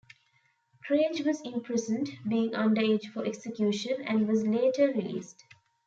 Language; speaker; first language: English; non-native, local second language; Tamil